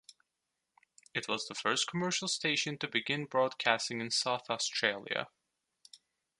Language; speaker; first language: English; non-native, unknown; Turkish